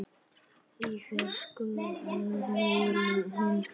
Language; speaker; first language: Icelandic; native; Icelandic